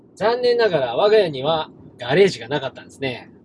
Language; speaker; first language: Japanese; native; Japanese